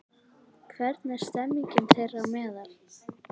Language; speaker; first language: Icelandic; native; Icelandic